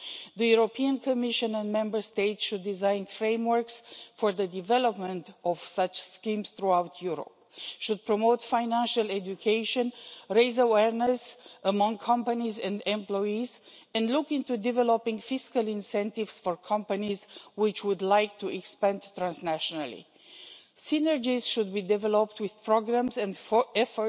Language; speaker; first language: English; non-native, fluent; Romanian